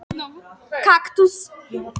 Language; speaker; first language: Icelandic; non-native, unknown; Polish